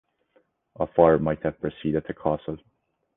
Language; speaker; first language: English; non-native, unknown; Estonian